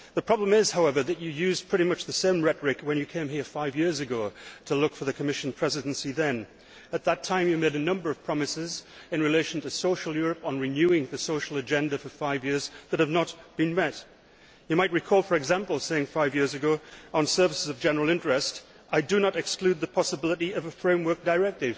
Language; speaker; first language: English; native; English